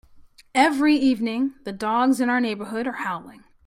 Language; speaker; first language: English; native; English